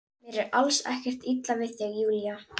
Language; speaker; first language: Icelandic; native; Icelandic